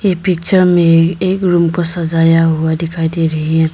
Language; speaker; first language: Hindi; non-native, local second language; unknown